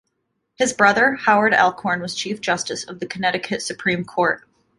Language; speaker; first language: English; native; English